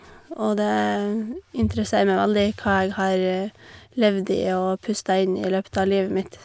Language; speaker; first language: Norwegian; native; Norwegian